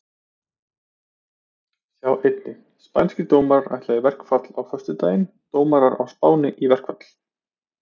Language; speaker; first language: Icelandic; native; Icelandic